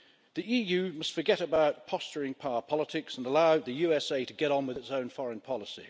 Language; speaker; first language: English; native; English